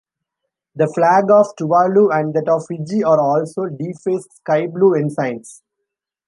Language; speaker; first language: English; non-native, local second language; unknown